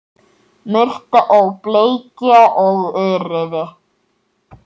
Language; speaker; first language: Icelandic; native; Icelandic